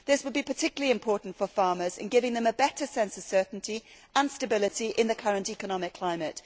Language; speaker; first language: English; native; English